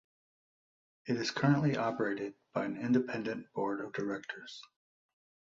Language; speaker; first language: English; native; English